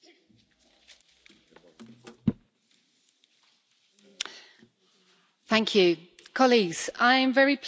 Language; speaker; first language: English; native; English